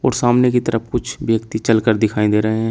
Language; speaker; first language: Hindi; native; Hindi